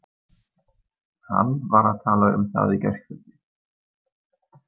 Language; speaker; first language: Icelandic; non-native, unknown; German